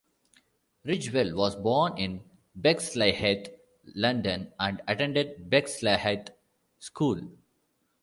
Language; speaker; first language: English; non-native, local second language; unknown